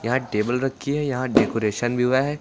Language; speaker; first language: Hindi; native; Hindi